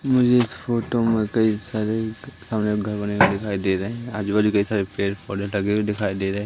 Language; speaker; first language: Hindi; native; Hindi